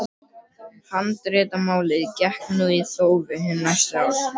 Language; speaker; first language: Icelandic; native; Icelandic